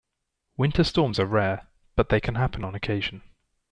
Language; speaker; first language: English; native; English